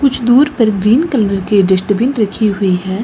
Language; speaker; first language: Hindi; native; Hindi